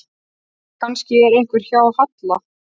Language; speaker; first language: Icelandic; native; Icelandic